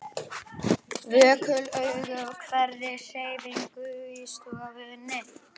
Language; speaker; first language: Icelandic; native; Icelandic